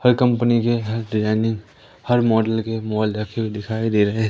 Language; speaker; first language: Hindi; native; Hindi